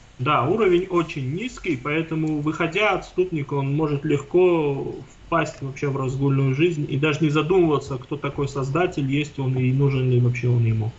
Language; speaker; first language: Russian; non-native, local second language; Armenian